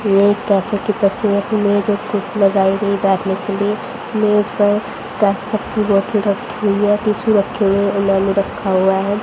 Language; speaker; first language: Hindi; native; Hindi